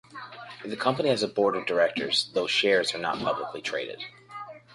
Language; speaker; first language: English; native; English